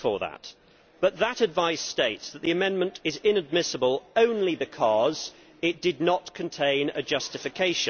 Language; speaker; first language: English; native; English